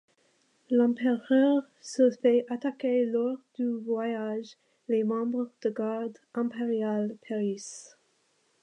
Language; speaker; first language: French; non-native, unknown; English